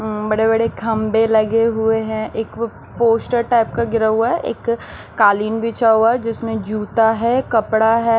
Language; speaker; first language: Hindi; native; Hindi